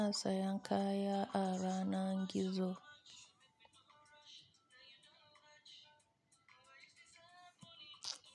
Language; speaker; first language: Hausa; native; Hausa